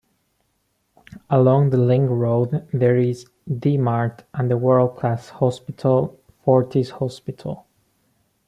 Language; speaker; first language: English; non-native, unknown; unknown